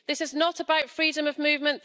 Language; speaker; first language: English; native; English